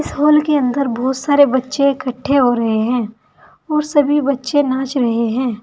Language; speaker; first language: Hindi; native; Hindi